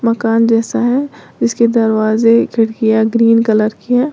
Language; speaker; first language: Hindi; native; Hindi